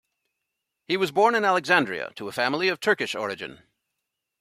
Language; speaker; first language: English; native; English